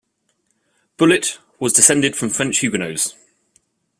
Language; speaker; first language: English; native; English